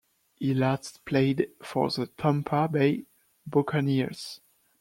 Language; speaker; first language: English; non-native, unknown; French